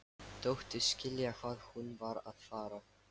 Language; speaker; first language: Icelandic; non-native, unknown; Lithuanian